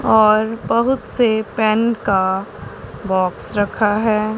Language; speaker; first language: Hindi; non-native, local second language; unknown